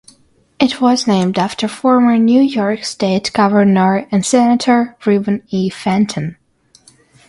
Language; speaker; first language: English; non-native, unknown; Russian